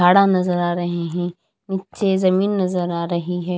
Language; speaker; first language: Hindi; non-native, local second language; Punjabi